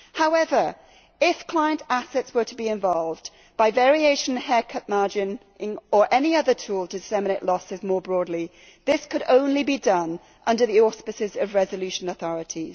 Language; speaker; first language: English; native; English